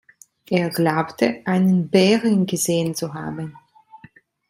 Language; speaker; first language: German; non-native, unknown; Italian